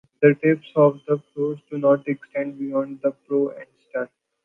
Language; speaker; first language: English; non-native, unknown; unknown